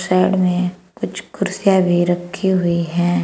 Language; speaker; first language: Hindi; native; Hindi